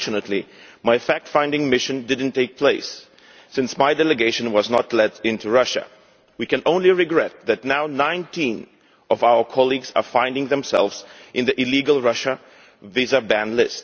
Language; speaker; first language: English; non-native, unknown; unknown